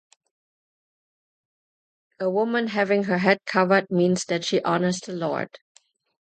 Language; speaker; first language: English; non-native, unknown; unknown